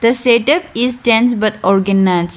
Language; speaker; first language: English; non-native, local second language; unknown